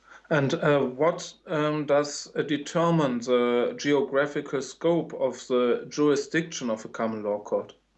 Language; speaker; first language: English; non-native, fluent; German